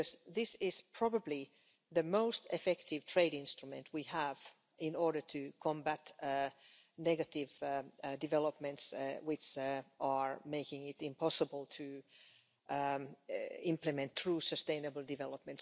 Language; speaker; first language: English; non-native, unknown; Finnish